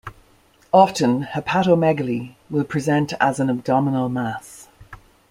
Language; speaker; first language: English; native; English